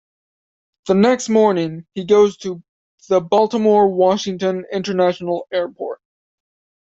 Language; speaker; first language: English; native; English